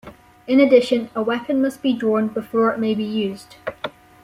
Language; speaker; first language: English; native; English